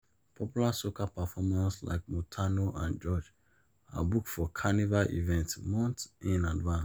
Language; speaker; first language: English; non-native, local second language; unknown